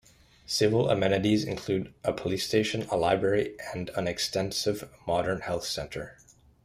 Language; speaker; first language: English; native; English